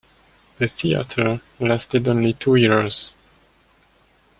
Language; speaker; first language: English; non-native, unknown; French